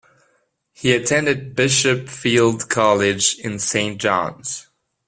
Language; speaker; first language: English; non-native, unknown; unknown